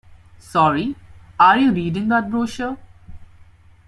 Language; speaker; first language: English; non-native, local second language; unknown